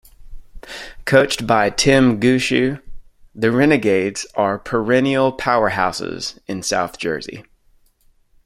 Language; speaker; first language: English; native; English